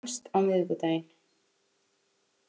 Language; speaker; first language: Icelandic; native; Icelandic